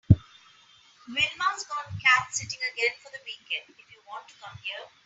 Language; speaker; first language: English; non-native, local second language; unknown